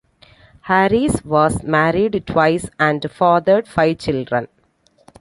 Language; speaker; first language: English; non-native, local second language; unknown